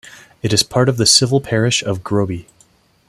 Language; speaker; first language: English; non-native, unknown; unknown